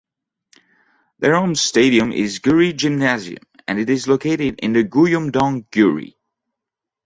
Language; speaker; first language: English; non-native, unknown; French